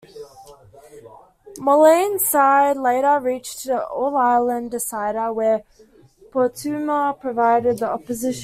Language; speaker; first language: English; native; English